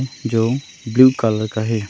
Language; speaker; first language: Hindi; non-native, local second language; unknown